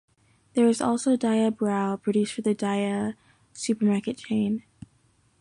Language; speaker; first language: English; native; English